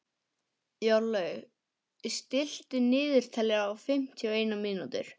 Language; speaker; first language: Icelandic; non-native, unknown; English